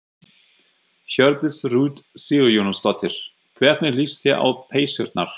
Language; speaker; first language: Icelandic; non-native, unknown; German